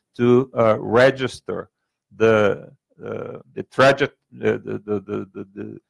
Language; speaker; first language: English; non-native, fluent; Portuguese